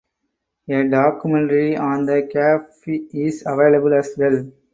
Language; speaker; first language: English; non-native, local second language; Tamil